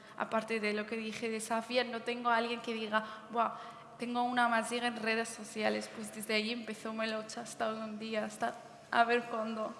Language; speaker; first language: Spanish; early bilingual, other home language; Berber languages